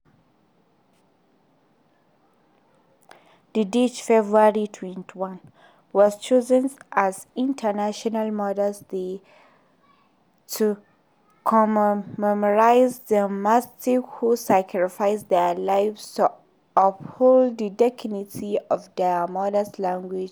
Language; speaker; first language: English; non-native, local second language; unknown